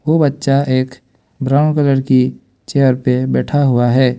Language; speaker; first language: Hindi; non-native, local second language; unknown